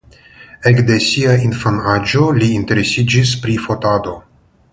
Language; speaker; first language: Esperanto; non-native, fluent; Russian